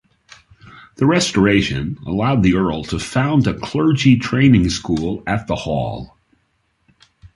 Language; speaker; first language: English; native; English